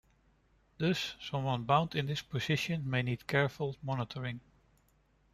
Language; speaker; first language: English; non-native, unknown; Dutch